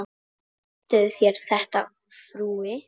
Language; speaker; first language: Icelandic; non-native, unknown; Polish